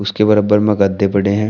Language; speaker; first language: Hindi; native; Hindi